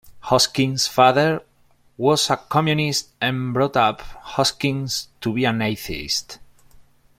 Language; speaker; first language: English; non-native, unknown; Spanish